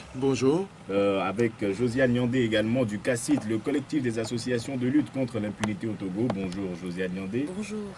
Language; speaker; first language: French; non-native, local second language; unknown